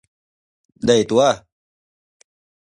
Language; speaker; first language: Thai; non-native, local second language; Northeastern Thai